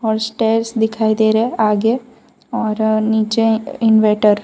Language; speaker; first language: Hindi; non-native, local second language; Gujarati